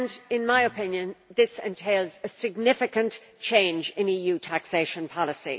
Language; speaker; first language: English; native; English